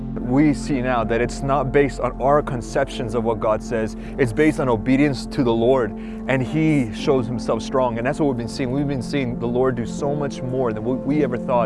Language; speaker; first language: English; native; English